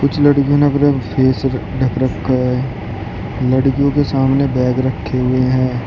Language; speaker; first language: Hindi; native; Hindi